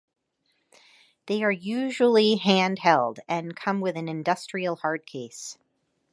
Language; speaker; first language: English; native; English